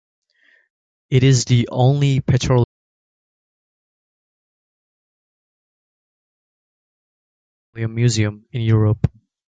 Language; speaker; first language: English; native; English